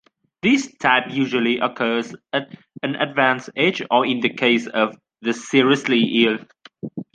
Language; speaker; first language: English; native; English